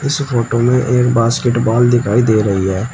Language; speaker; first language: Hindi; native; Hindi